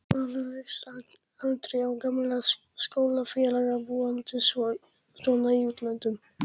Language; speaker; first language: Icelandic; non-native, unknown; Polish